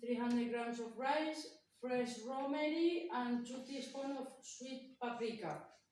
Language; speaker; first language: English; non-native, learner; Spanish